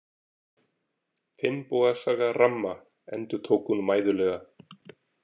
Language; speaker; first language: Icelandic; native; Icelandic